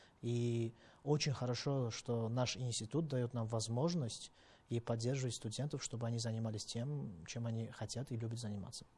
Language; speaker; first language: Russian; non-native, fluent; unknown